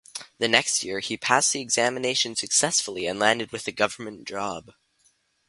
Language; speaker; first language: English; native; English